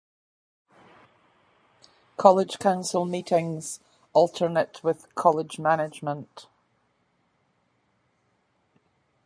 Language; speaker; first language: English; native; English